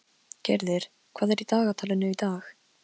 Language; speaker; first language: Icelandic; non-native, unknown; Polish